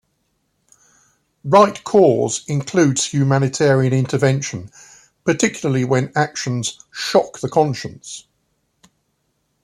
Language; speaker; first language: English; native; English